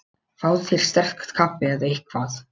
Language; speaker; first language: Icelandic; non-native, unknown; Polish